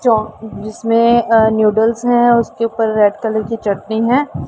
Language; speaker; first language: Hindi; non-native, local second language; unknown